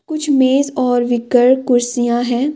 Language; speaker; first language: Hindi; non-native, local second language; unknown